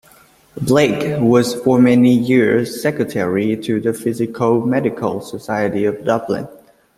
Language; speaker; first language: English; native; English